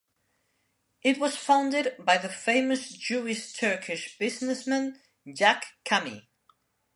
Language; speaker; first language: English; non-native, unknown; Spanish